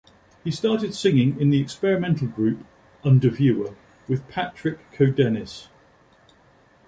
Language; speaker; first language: English; native; English